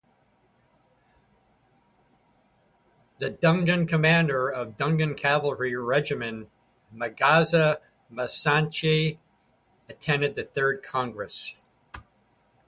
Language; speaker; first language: English; native; English